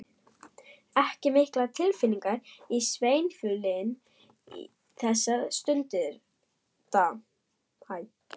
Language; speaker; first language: Icelandic; non-native, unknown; German